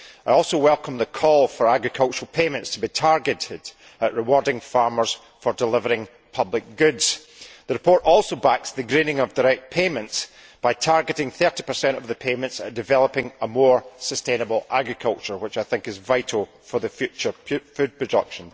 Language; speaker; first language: English; native; English